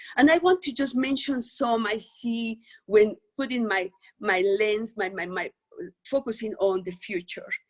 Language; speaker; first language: English; non-native, fluent; Spanish